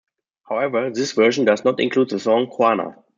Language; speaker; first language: English; non-native, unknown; German